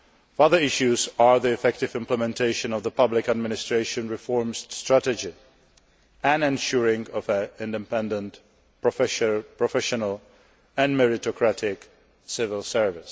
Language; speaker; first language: English; non-native, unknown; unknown